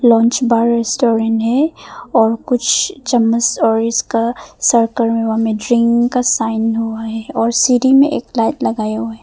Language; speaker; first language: Hindi; non-native, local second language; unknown